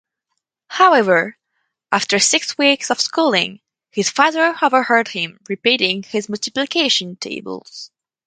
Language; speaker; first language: English; non-native, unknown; French